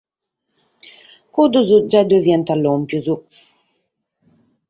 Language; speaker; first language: Sardinian; native; Sardinian